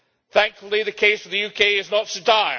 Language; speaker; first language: English; native; English